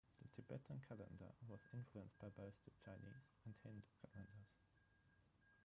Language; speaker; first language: English; non-native, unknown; German